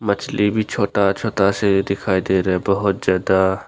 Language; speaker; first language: Hindi; non-native, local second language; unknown